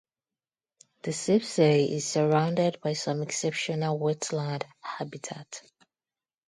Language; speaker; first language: English; non-native, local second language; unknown